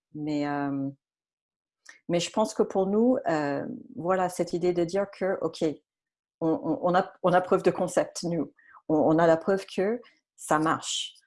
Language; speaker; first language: French; non-native, fluent; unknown